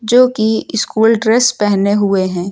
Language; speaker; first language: Hindi; native; Hindi